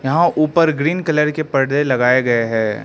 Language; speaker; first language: Hindi; non-native, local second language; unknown